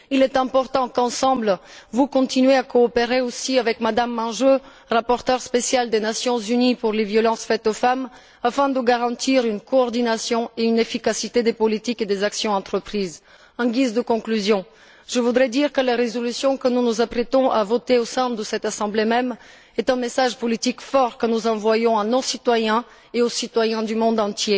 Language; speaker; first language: French; non-native, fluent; Bulgarian